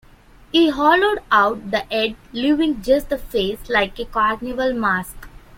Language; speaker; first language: English; non-native, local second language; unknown